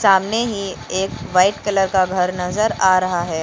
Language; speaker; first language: Hindi; native; Hindi